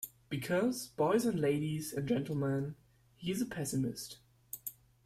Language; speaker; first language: English; non-native, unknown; German